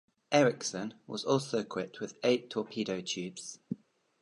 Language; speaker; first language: English; native; English